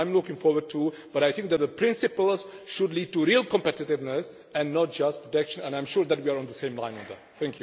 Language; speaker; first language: English; non-native, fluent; Czech